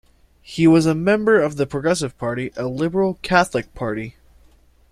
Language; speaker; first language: English; native; English